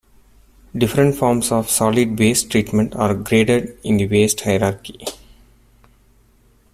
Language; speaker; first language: English; non-native, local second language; Tamil